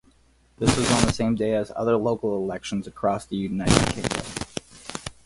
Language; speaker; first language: English; native; English